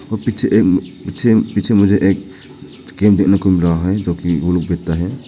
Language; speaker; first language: Hindi; non-native, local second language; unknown